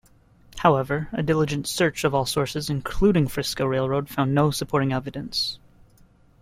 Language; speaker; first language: English; native; English